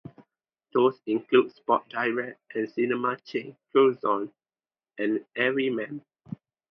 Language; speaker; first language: English; non-native, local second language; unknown